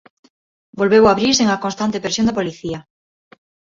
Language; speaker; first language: Galician; non-native, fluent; Spanish